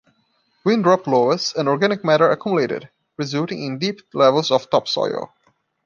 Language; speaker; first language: English; non-native, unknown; Portuguese